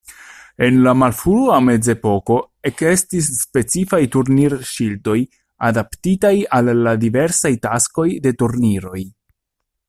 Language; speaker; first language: Esperanto; non-native, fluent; Italian